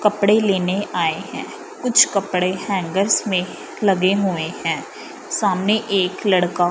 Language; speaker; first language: Hindi; non-native, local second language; Punjabi